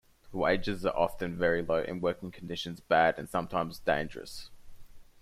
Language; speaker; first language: English; native; English